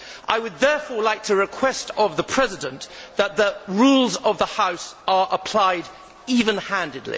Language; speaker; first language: English; native; English